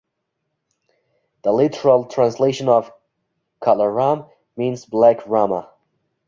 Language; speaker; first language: English; non-native, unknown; Uzbek